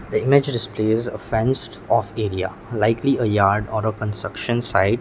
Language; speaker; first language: English; non-native, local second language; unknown